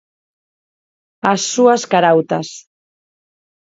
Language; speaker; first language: Galician; non-native, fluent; Spanish